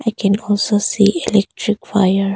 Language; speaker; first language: English; non-native, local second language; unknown